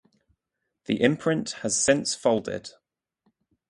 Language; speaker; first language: English; native; English